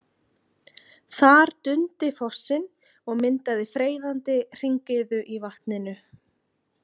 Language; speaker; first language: Icelandic; native; Icelandic